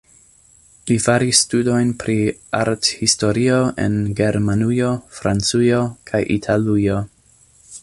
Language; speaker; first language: Esperanto; non-native, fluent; English